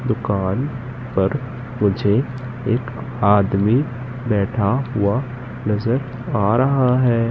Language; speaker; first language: Hindi; native; Hindi